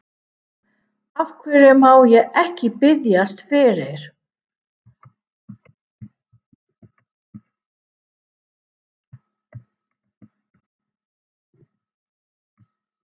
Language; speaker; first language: Icelandic; non-native, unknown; English